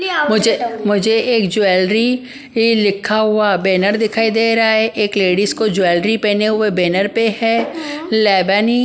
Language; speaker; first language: Hindi; non-native, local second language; Punjabi